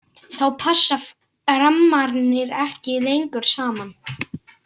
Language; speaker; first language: Icelandic; non-native, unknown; Polish